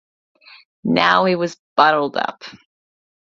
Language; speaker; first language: English; non-native, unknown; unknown